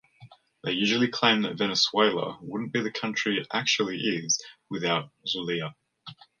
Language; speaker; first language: English; native; English